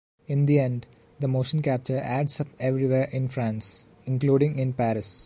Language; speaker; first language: English; non-native, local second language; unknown